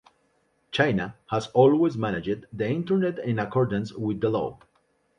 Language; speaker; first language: English; non-native, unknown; Spanish